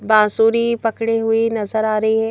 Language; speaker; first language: Hindi; native; Hindi